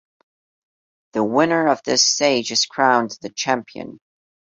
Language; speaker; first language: English; non-native, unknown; Portuguese